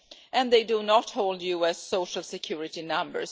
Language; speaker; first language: English; non-native, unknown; Swedish